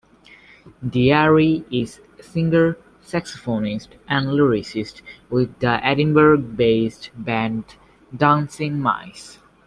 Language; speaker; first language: English; native; English